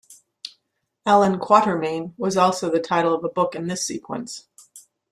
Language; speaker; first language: English; native; English